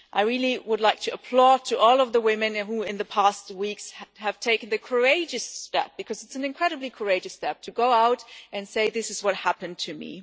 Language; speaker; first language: English; non-native, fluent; German